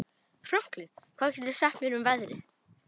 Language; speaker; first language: Icelandic; non-native, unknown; Polish